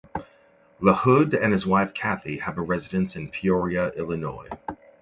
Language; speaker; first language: English; native; English